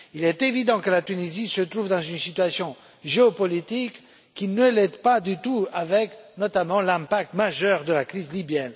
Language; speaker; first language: French; non-native, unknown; Romanian